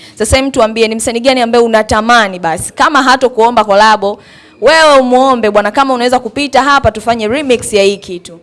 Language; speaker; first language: Swahili; native; Swahili